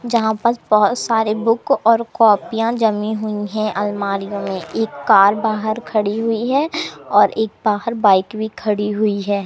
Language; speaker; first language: Hindi; native; Hindi